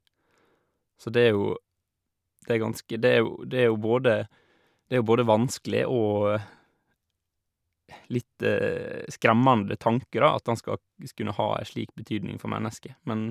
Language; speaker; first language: Norwegian; native; Norwegian